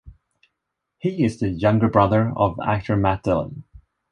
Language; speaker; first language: English; non-native, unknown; Swedish